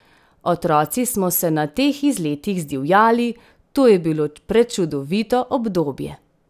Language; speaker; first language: Slovenian; native; Slovenian